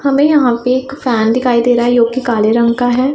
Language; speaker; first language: Hindi; non-native, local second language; Punjabi